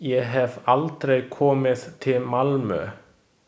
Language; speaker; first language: Icelandic; non-native, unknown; Chinese